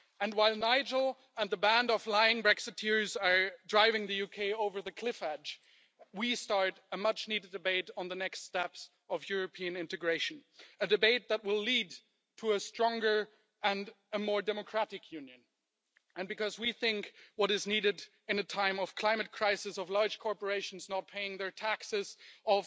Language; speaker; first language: English; non-native, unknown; German